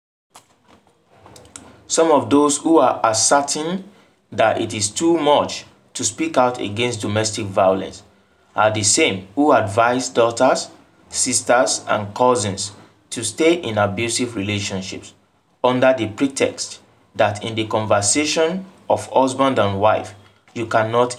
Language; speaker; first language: English; non-native, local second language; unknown